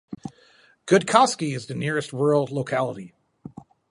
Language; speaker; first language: English; native; English